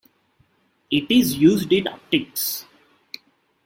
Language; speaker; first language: English; non-native, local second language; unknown